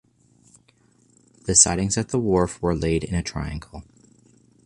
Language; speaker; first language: English; native; English